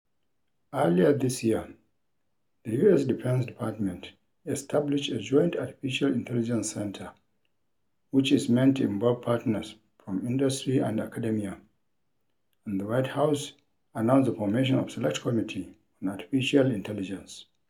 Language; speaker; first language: English; non-native, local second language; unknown